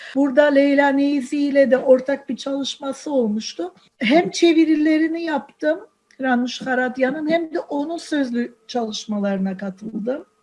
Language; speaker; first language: Turkish; non-native, local second language; Armenian